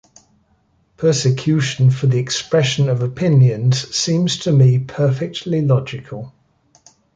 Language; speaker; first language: English; native; English